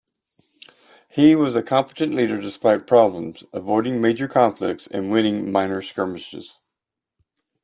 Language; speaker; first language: English; native; English